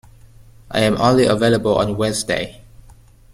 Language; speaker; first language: English; native; English